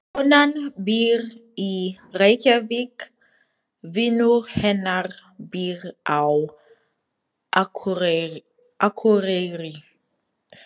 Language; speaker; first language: Icelandic; non-native, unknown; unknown